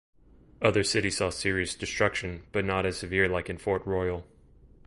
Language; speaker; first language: English; native; English